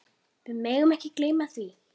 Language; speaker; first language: Icelandic; native; Icelandic